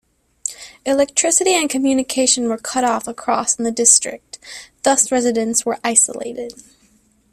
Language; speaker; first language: English; native; English